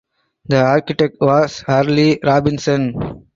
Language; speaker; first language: English; non-native, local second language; Tamil